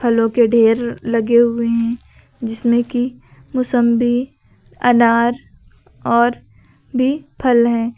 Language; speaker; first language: Hindi; native; Hindi